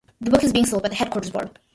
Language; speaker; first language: English; early bilingual, other home language; Malayalam